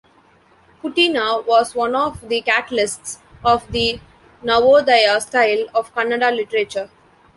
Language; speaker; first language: English; non-native, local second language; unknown